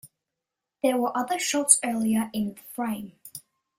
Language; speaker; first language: English; native; English